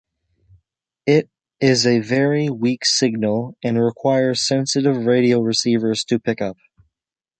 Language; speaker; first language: English; native; English